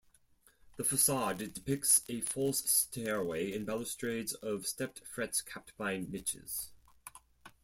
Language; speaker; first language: English; non-native, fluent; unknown